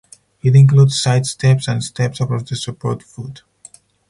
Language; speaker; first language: English; non-native, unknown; Spanish